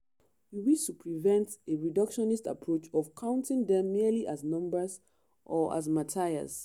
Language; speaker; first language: English; non-native, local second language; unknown